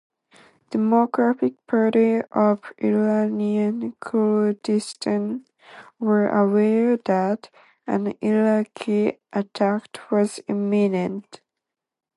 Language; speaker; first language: English; non-native, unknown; Japanese